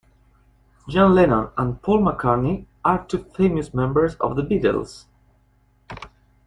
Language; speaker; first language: English; native; English